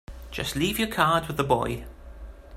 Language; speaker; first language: English; native; English